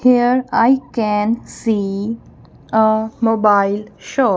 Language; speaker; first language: English; non-native, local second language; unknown